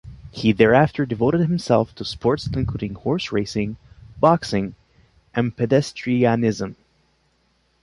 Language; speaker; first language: English; non-native, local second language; French